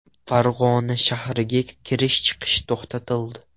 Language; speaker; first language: Uzbek; non-native, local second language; Russian